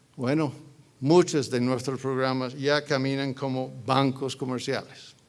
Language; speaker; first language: Spanish; non-native, fluent; English